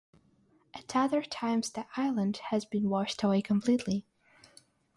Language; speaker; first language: English; non-native, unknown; Russian